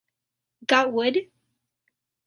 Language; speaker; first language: English; native; English